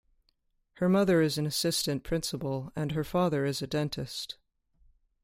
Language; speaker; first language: English; native; English